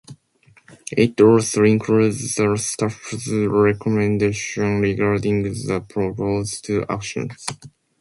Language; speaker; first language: English; non-native, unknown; Japanese